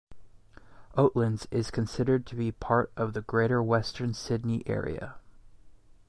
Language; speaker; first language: English; native; English